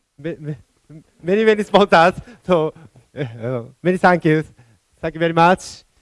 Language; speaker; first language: English; non-native, fluent; Japanese